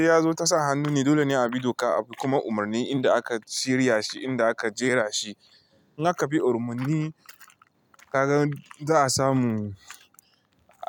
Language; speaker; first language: Hausa; non-native, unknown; Igbo